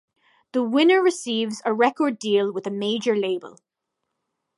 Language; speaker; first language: English; native; English